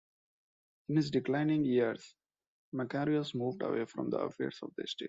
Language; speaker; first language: English; non-native, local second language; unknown